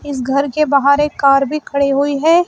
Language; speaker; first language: Hindi; native; Hindi